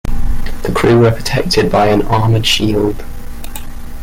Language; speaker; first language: English; native; English